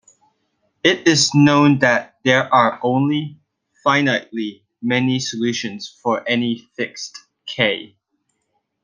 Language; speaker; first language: English; non-native, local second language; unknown